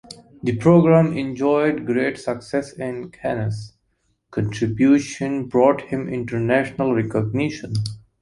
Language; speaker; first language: English; native; English